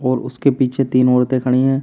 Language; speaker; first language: Hindi; native; Hindi